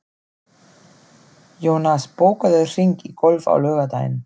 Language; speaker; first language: Icelandic; non-native, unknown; German